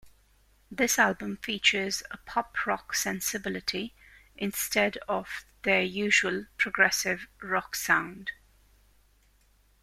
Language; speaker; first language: English; native; English